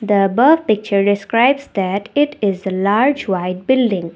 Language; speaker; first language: English; non-native, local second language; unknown